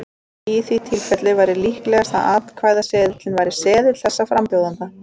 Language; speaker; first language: Icelandic; native; Icelandic